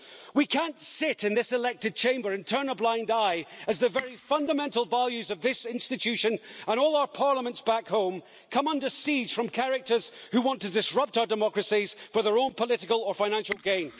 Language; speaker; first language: English; native; English